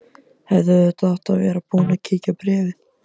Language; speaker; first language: Icelandic; native; Icelandic